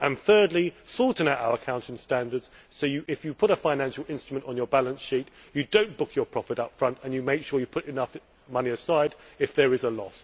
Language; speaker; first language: English; native; English